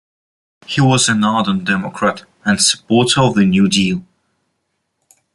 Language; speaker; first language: English; non-native, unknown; Russian